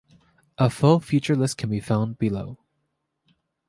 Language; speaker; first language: English; native; English